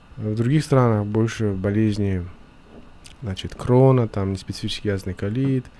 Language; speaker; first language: Russian; non-native, local second language; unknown